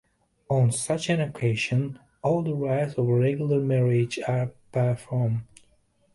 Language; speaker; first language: English; native; English